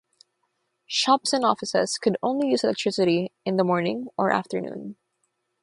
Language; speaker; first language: English; non-native, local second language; Filipino